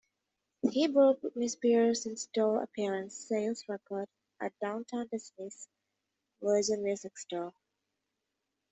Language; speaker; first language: English; native; English